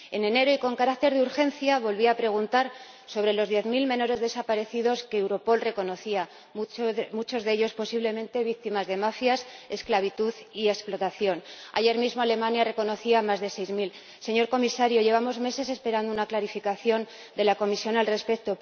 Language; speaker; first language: Spanish; native; Spanish